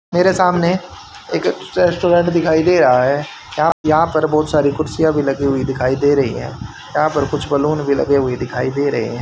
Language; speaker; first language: Hindi; native; Hindi